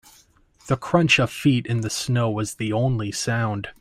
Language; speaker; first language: English; native; English